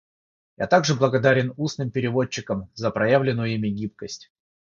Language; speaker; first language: Russian; non-native, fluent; Georgian